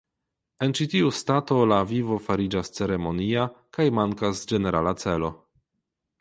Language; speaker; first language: Esperanto; non-native, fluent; Polish